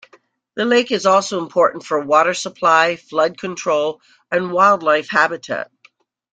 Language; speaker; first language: English; native; English